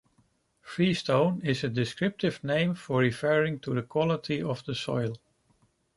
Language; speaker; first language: English; non-native, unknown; Dutch